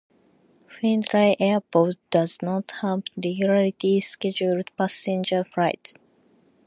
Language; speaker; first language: English; non-native, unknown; Japanese